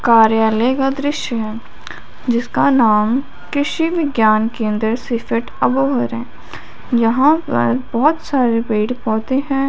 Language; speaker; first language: Hindi; non-native, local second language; Punjabi